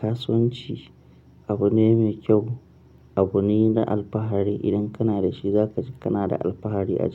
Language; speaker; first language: Hausa; non-native, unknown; Akan